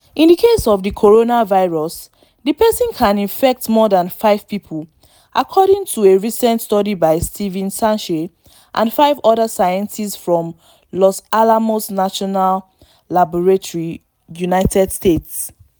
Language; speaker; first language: English; non-native, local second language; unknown